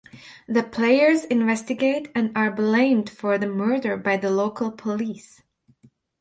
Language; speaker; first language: English; non-native, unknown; Latvian